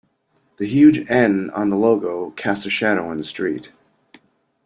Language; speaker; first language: English; native; English